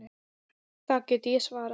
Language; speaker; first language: Icelandic; non-native, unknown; English